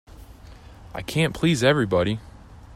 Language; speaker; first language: English; native; English